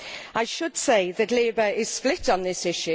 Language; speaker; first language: English; native; English